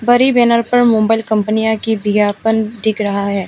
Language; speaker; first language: Hindi; non-native, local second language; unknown